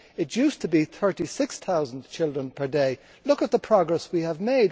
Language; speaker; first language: English; native; English